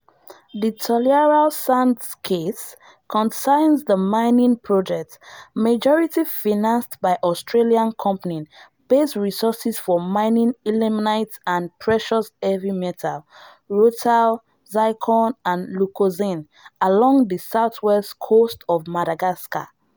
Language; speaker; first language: English; non-native, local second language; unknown